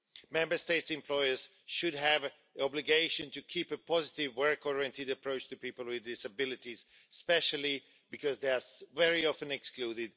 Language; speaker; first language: English; non-native, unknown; Swedish